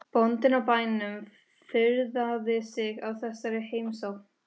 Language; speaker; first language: Icelandic; non-native, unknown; Spanish